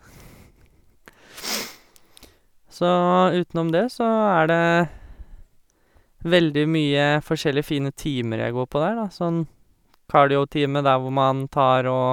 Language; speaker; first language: Norwegian; native; Norwegian